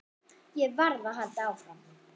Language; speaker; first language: Icelandic; non-native, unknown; German